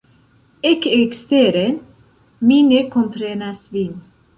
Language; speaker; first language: Esperanto; non-native, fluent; Central Kurdish